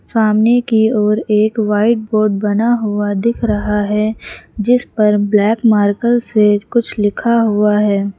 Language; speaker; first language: Hindi; native; Hindi